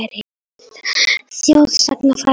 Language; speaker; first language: Icelandic; non-native, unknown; Polish